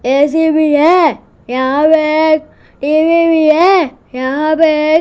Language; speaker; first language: Hindi; non-native, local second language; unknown